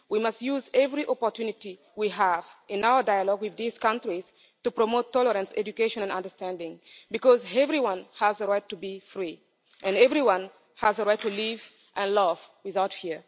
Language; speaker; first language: English; non-native, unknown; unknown